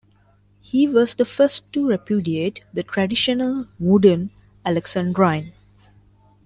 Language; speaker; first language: English; non-native, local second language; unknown